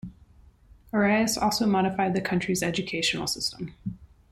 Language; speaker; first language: English; native; English